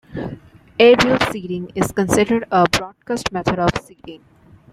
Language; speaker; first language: English; non-native, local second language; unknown